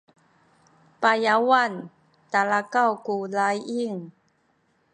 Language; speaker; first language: Sakizaya; non-native, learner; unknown